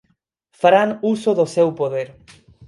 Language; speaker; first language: Galician; non-native, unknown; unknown